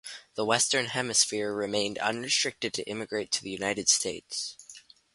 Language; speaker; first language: English; native; English